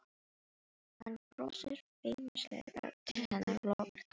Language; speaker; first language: Icelandic; non-native, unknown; Filipino